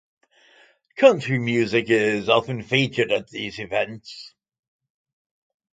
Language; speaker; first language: English; native; English